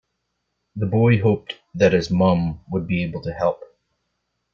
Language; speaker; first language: English; native; English